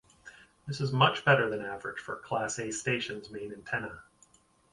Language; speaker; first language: English; native; English